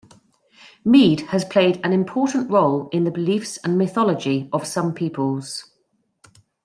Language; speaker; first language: English; native; English